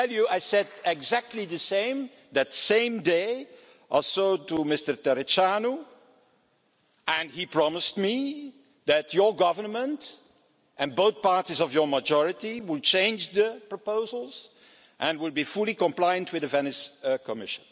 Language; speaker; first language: English; non-native, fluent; Dutch